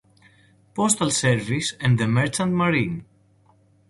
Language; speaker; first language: English; non-native, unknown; Greek